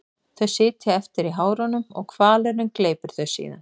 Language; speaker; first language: Icelandic; native; Icelandic